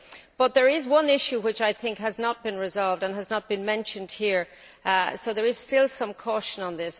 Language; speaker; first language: English; native; English